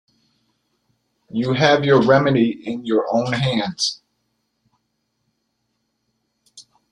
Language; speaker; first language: English; native; English